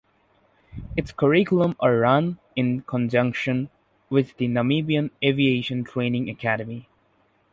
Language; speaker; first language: English; non-native, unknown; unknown